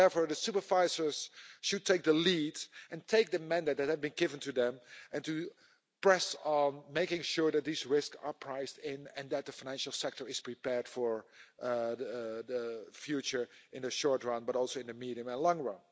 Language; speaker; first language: English; non-native, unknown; Dutch